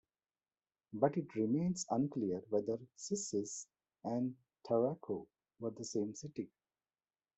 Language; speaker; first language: English; non-native, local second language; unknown